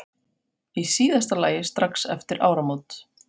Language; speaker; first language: Icelandic; non-native, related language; Faroese